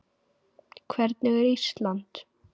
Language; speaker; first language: Icelandic; native; Icelandic